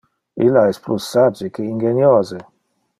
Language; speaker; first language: Interlingua; non-native, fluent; Dutch